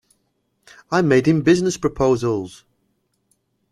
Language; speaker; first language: English; native; English